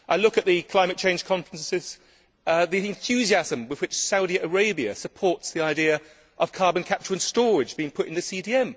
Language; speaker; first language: English; native; English